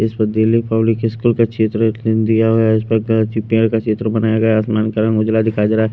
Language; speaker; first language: Hindi; non-native, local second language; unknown